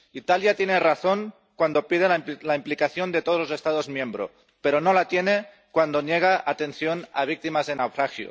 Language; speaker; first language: Spanish; non-native, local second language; Catalan